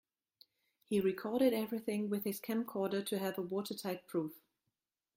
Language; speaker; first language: English; non-native, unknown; German